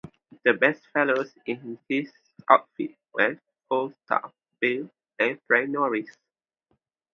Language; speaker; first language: English; non-native, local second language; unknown